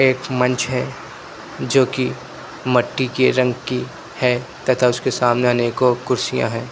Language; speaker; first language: Hindi; native; Hindi